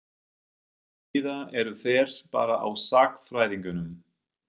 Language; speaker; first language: Icelandic; non-native, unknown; German